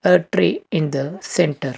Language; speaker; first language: English; non-native, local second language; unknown